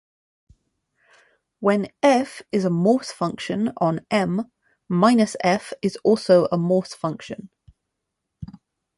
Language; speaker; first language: English; native; English